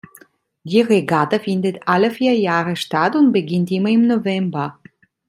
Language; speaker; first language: German; non-native, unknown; Italian